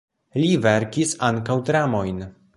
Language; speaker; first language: Esperanto; non-native, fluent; Polish